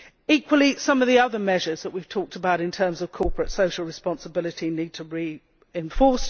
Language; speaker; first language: English; native; English